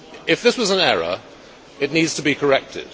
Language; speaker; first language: English; native; English